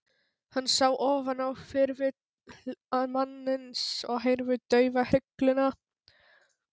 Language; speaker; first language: Icelandic; non-native, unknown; Polish